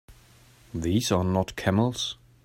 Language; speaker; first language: English; non-native, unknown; German